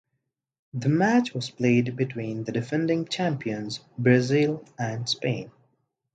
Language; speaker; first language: English; non-native, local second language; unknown